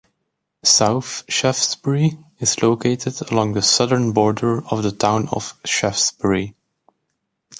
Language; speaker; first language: English; native; English